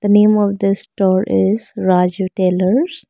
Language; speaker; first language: English; non-native, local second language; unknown